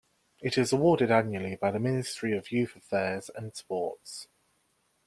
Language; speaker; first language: English; native; English